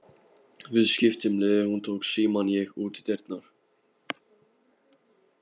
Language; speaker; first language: Icelandic; non-native, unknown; Polish